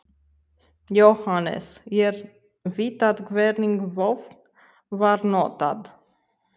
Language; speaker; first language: Icelandic; non-native, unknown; Romanian